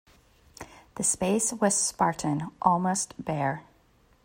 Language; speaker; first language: English; native; English